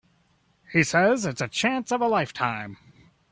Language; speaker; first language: English; native; English